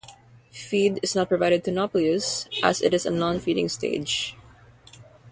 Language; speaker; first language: English; non-native, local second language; Filipino